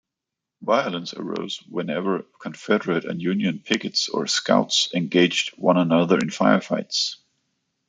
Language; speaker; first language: English; non-native, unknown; Danish